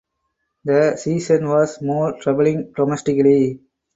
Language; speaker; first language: English; non-native, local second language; Tamil